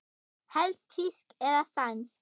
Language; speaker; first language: Icelandic; non-native, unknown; German